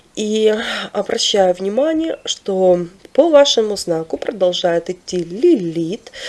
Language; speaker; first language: Russian; non-native, local second language; Ukrainian